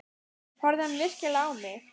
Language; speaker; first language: Icelandic; native; Icelandic